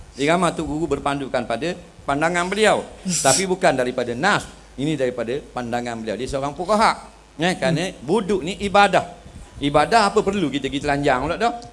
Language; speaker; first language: Malay; native; Malay